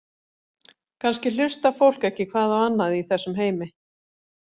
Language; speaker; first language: Icelandic; native; Icelandic